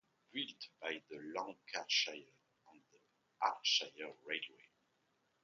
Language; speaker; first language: English; non-native, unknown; French